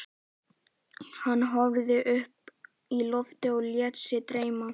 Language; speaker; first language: Icelandic; native; Icelandic